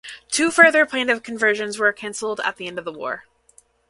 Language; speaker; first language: English; native; English